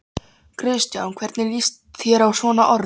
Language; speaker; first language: Icelandic; non-native, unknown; Polish